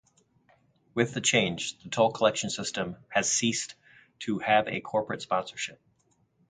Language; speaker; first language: English; native; English